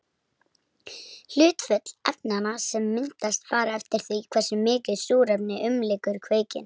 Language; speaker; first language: Icelandic; native; Icelandic